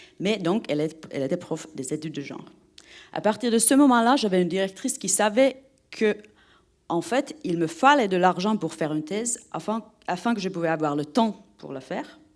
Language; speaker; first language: French; non-native, fluent; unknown